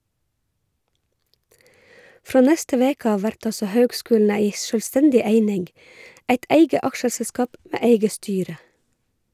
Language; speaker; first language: Norwegian; native; Norwegian